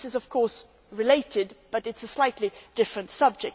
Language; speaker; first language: English; non-native, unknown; Swedish